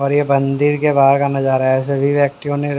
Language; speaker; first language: Hindi; native; Hindi